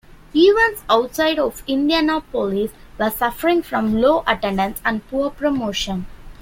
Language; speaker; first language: English; non-native, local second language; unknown